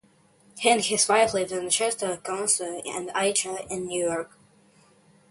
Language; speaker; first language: English; non-native, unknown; Ukrainian